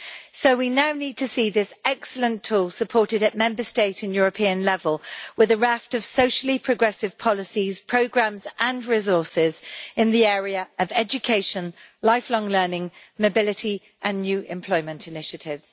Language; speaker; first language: English; native; English